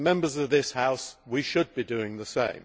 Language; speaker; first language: English; native; English